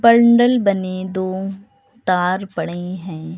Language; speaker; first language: Hindi; native; Hindi